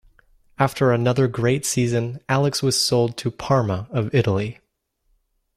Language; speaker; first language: English; native; English